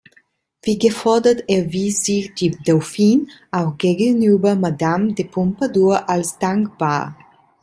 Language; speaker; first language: German; non-native, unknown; Italian